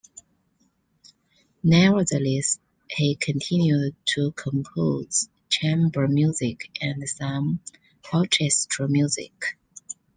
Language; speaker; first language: English; non-native, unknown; Chinese